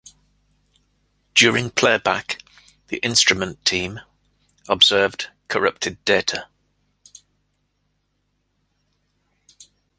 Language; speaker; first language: English; native; English